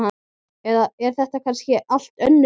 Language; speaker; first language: Icelandic; native; Icelandic